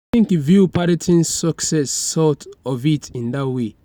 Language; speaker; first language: English; non-native, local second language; Yoruba